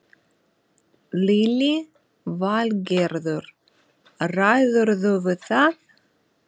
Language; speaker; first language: Icelandic; non-native, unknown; Russian